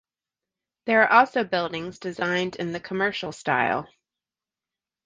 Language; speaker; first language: English; native; English